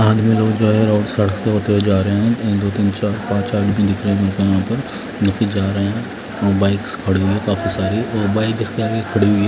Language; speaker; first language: Hindi; non-native, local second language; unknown